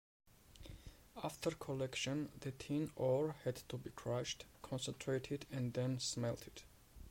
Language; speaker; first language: English; non-native, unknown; Georgian